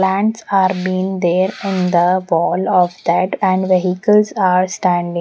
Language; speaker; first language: English; non-native, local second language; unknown